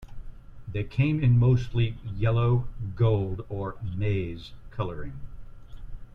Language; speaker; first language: English; native; English